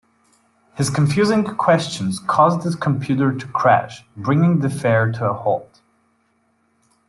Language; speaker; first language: English; non-native, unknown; German